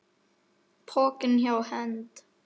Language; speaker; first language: Icelandic; native; Icelandic